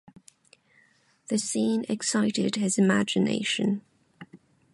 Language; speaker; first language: English; non-native, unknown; Cantonese